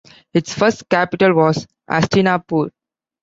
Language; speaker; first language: English; non-native, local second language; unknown